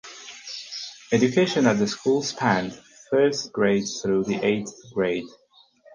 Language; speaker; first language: English; non-native, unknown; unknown